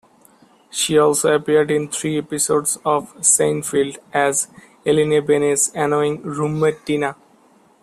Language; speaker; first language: English; non-native, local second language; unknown